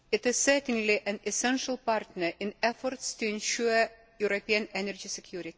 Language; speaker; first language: English; non-native, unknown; Lithuanian